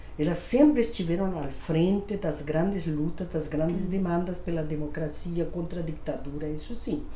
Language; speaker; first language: Portuguese; non-native, fluent; Spanish